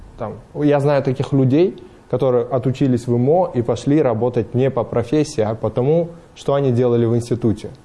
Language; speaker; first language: Russian; non-native, fluent; Uzbek